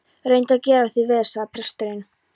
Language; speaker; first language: Icelandic; non-native, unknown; Polish